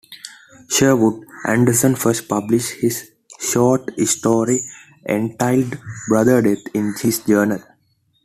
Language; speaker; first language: English; non-native, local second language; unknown